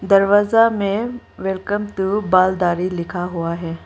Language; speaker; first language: Hindi; non-native, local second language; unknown